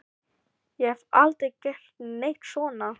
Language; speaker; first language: Icelandic; non-native, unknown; Filipino